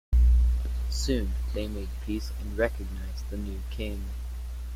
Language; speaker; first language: English; native; English